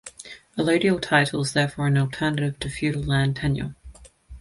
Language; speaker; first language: English; native; English